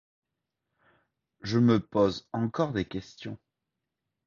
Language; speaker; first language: French; native; French